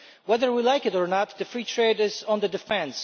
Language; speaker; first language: English; non-native, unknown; Polish